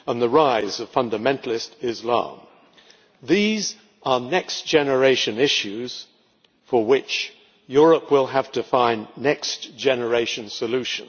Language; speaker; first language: English; native; English